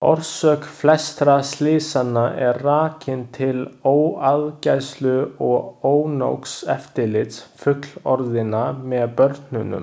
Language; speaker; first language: Icelandic; non-native, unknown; Chinese